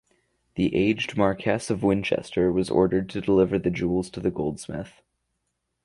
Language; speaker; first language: English; native; English